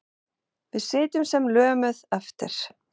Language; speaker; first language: Icelandic; non-native, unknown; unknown